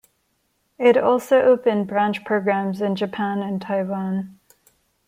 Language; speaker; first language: English; non-native, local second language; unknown